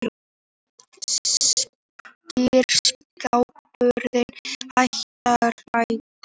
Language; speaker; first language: Icelandic; native; Icelandic